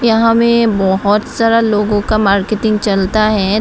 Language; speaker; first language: Hindi; non-native, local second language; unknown